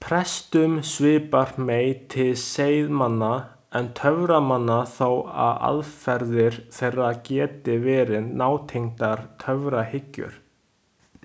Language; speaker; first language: Icelandic; non-native, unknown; Chinese